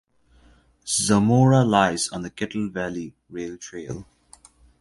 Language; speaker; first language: English; non-native, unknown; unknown